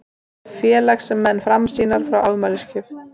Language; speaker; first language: Icelandic; native; Icelandic